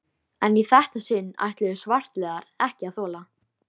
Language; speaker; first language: Icelandic; native; Icelandic